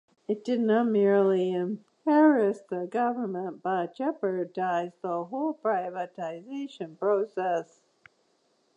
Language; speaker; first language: English; native; English